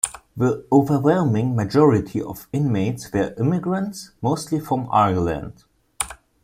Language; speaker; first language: English; non-native, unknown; German